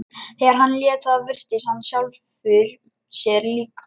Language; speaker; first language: Icelandic; non-native, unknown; Lithuanian